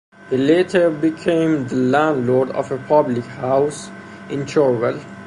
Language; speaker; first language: English; non-native, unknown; Persian